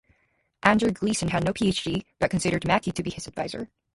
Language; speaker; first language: English; native; English